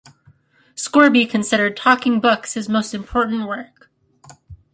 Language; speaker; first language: English; native; English